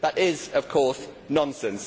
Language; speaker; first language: English; native; English